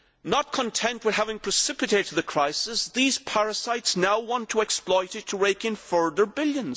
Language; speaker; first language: English; native; English